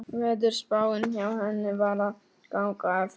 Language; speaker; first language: Icelandic; non-native, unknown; Polish